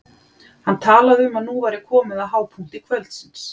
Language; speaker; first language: Icelandic; native; Icelandic